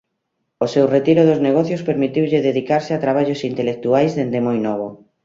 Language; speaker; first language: Galician; native; Galician